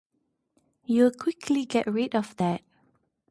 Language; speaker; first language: English; non-native, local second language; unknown